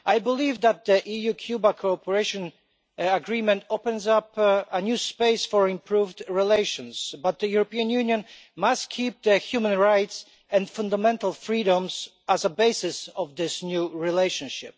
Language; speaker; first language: English; non-native, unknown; Polish